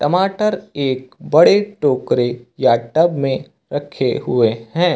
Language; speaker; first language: Hindi; native; Hindi